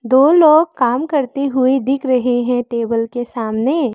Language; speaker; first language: Hindi; early bilingual, other home language; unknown